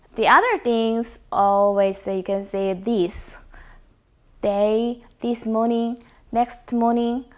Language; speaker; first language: English; non-native, fluent; Korean